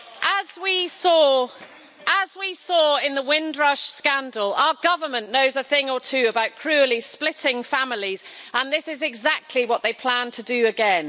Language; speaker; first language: English; native; English